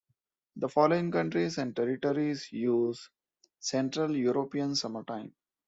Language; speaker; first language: English; non-native, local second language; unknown